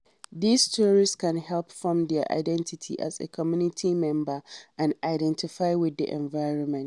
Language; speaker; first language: English; non-native, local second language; Hausa